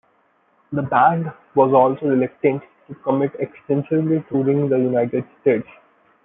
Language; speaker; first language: English; non-native, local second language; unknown